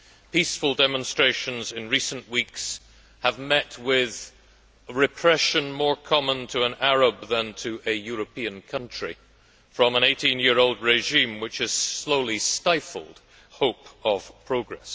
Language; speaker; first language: English; native; English